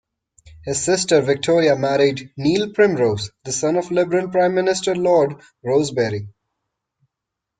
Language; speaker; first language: English; non-native, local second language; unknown